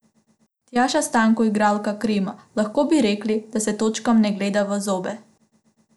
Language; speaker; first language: Slovenian; non-native, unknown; Macedonian